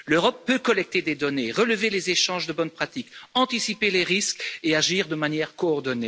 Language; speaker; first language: French; non-native, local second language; Luxembourgish